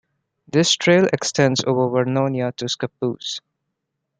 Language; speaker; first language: English; non-native, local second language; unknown